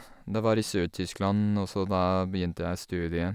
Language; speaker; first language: Norwegian; non-native, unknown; English